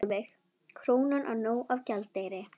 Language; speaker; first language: Icelandic; native; Icelandic